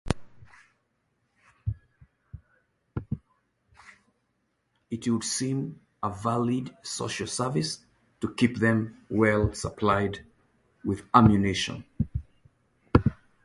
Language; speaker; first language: English; native; English